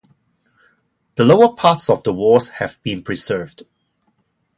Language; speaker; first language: English; non-native, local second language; Cantonese